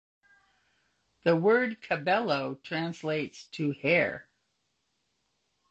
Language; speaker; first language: English; native; English